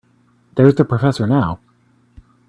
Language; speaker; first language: English; native; English